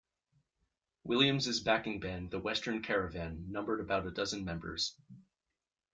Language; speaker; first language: English; native; English